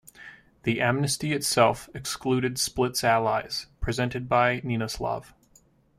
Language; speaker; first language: English; native; English